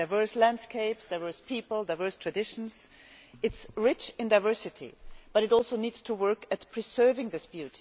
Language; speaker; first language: English; non-native, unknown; German